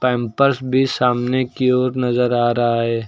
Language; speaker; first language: Hindi; native; Hindi